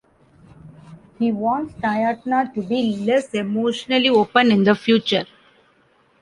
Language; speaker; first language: English; non-native, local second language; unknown